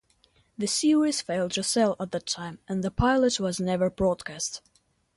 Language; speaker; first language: English; non-native, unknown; Russian